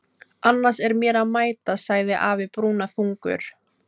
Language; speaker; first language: Icelandic; non-native, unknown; Filipino